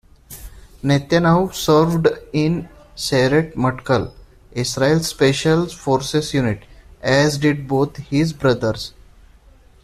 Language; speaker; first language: English; non-native, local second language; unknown